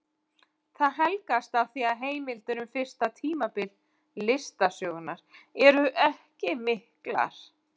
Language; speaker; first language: Icelandic; native; Icelandic